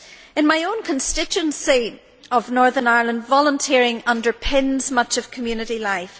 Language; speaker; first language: English; native; English